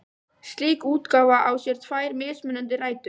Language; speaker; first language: Icelandic; native; Icelandic